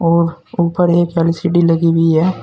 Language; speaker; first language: Hindi; native; Hindi